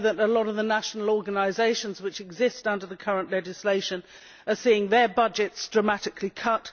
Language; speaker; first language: English; native; English